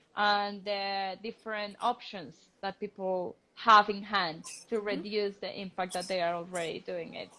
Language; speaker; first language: English; non-native, fluent; Spanish